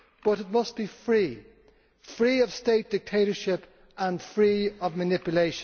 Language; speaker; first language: English; native; English